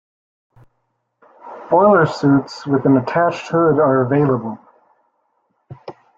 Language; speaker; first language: English; native; English